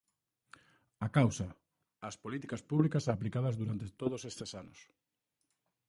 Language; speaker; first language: Galician; native; Galician